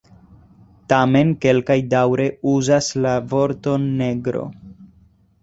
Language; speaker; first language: Esperanto; non-native, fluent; Spanish